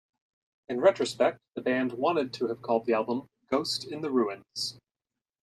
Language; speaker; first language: English; native; English